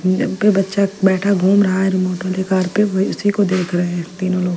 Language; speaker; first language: Hindi; non-native, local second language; Punjabi